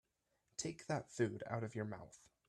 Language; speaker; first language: English; native; English